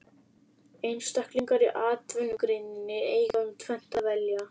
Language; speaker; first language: Icelandic; native; Icelandic